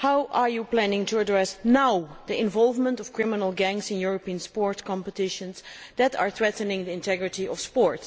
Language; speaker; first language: English; non-native, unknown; Dutch